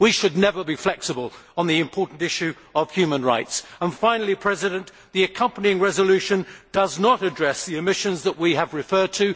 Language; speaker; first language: English; native; English